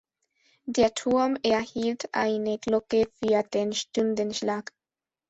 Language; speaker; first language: German; non-native, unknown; Spanish